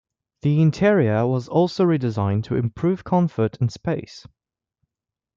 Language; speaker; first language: English; non-native, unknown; French